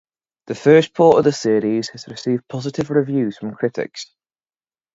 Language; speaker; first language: English; native; English